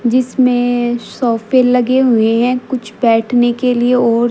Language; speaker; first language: Hindi; native; Hindi